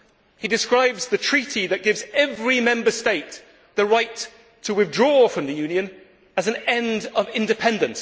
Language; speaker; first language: English; native; English